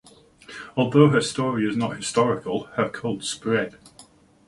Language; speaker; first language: English; native; English